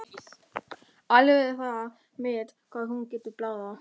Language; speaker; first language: Icelandic; non-native, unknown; German